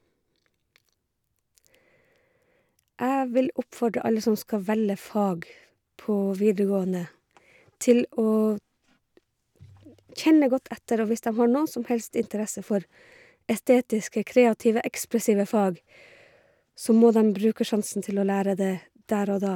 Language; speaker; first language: Norwegian; native; Norwegian